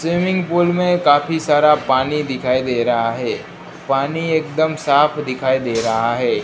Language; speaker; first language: Hindi; non-native, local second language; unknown